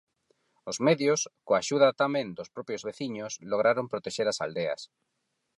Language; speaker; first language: Galician; non-native, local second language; Spanish